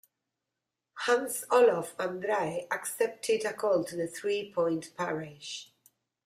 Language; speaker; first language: English; non-native, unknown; Spanish